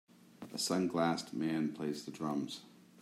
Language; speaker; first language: English; native; English